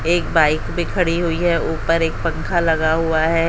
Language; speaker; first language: Hindi; native; Hindi